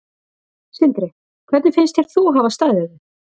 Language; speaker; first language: Icelandic; native; Icelandic